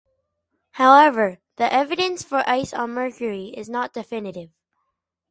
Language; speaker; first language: English; native; English